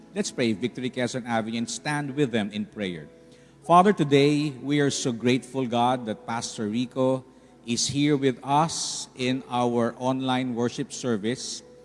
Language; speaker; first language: English; non-native, local second language; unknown